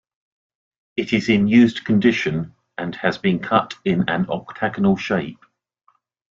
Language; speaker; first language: English; native; English